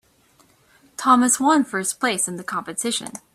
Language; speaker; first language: English; native; English